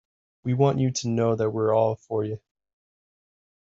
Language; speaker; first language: English; native; English